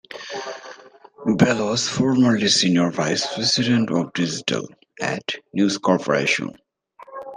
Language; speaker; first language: English; native; English